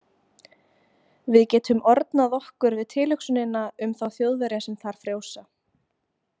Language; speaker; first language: Icelandic; native; Icelandic